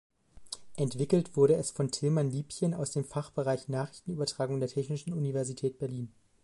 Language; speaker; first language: German; native; German